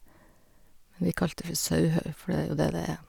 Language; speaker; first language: Norwegian; native; Norwegian